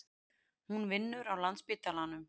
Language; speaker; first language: Icelandic; native; Icelandic